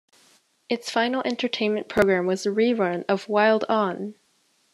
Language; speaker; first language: English; native; English